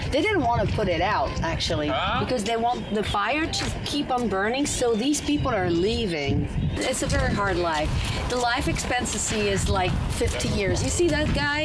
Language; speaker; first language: English; non-native, fluent; French